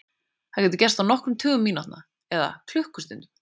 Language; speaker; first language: Icelandic; native; Icelandic